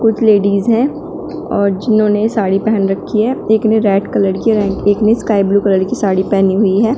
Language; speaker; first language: Hindi; native; Hindi